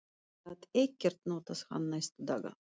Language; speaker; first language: Icelandic; non-native, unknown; Russian